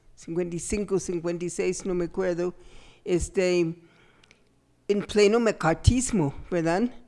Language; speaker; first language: Spanish; non-native, fluent; English